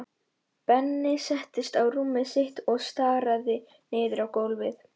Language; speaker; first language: Icelandic; non-native, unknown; Polish